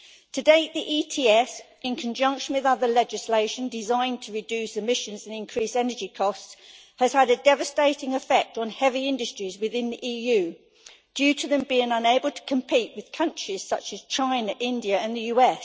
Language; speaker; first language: English; native; English